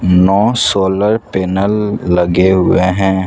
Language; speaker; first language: Hindi; non-native, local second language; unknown